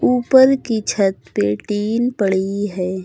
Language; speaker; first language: Hindi; native; Hindi